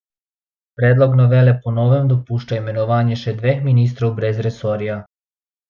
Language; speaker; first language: Slovenian; non-native, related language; Bosnian